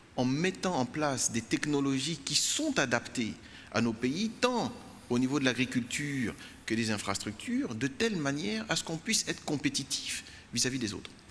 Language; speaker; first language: French; non-native, local second language; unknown